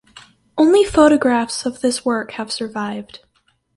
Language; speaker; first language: English; native; English